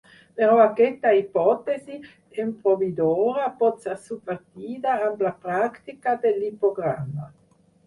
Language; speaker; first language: Catalan; non-native, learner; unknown